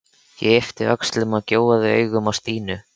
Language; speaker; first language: Icelandic; native; Icelandic